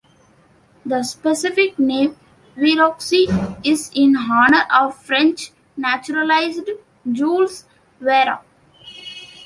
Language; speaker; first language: English; non-native, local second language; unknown